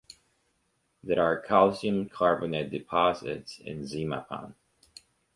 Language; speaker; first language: English; native; English